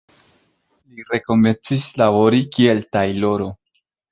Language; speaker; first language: Esperanto; non-native, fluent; Spanish